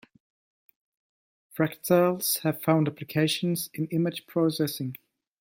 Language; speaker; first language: English; non-native, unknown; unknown